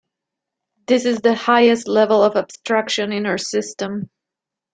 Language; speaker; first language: English; non-native, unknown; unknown